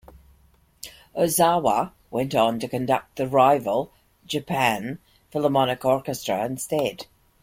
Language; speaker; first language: English; native; English